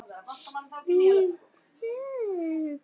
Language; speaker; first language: Icelandic; native; Icelandic